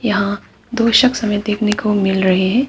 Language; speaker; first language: Hindi; non-native, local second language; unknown